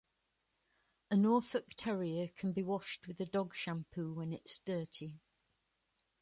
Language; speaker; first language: English; native; English